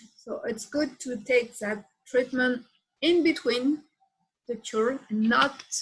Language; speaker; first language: English; non-native, learner; French